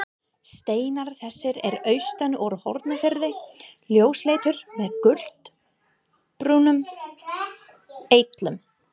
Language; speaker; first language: Icelandic; non-native, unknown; English